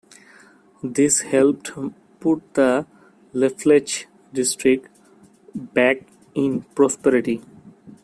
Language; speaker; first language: English; non-native, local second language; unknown